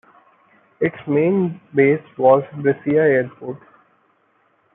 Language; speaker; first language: English; non-native, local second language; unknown